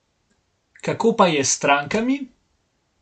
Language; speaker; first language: Slovenian; native; Slovenian